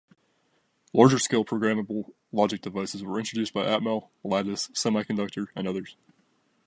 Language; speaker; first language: English; native; English